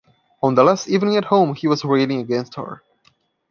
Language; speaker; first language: English; non-native, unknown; Portuguese